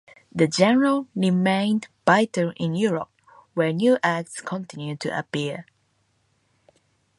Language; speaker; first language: English; non-native, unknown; Japanese